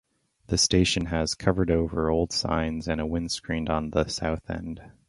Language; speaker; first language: English; native; English